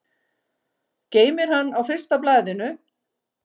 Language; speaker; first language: Icelandic; native; Icelandic